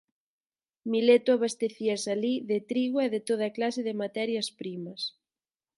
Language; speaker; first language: Galician; native; Galician